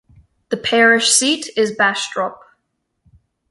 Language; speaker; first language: English; native; English